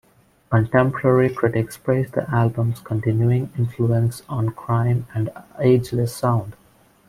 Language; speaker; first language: English; non-native, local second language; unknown